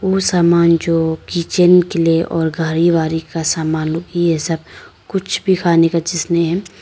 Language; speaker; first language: Hindi; non-native, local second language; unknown